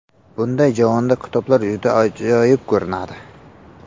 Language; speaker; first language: Uzbek; native; Uzbek